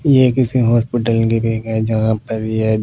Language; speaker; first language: Hindi; non-native, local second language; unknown